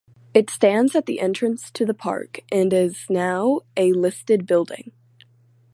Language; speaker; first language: English; native; English